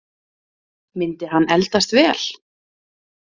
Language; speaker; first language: Icelandic; native; Icelandic